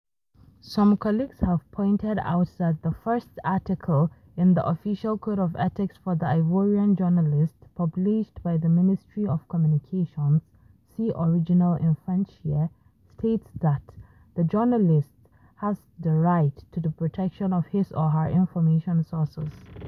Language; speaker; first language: English; non-native, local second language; Hausa